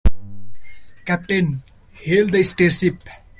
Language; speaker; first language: English; non-native, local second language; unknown